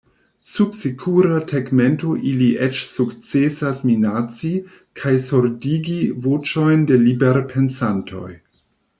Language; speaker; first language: Esperanto; non-native, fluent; German